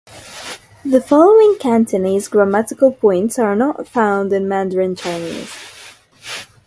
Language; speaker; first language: English; non-native, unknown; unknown